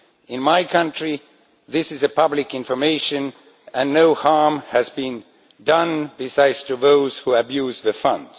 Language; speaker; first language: English; non-native, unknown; Estonian